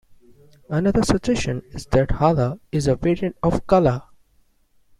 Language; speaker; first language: English; non-native, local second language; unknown